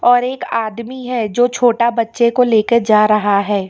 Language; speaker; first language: Hindi; non-native, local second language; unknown